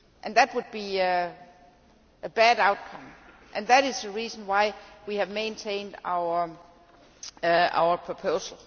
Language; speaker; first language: English; non-native, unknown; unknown